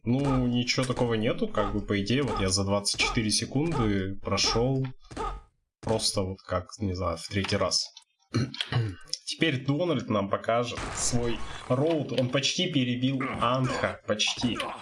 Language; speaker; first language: Russian; native; Russian